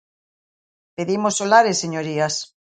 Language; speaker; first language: Galician; native; Galician